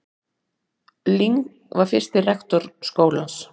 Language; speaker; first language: Icelandic; native; Icelandic